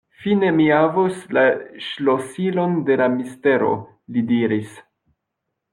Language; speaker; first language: Esperanto; non-native, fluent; French